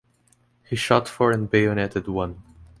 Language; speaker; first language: English; non-native, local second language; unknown